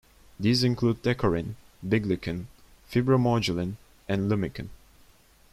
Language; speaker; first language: English; non-native, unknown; Turkish